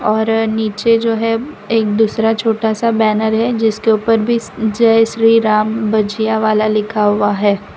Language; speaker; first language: Hindi; non-native, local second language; Gujarati